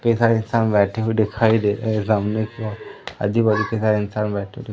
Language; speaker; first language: Hindi; native; Hindi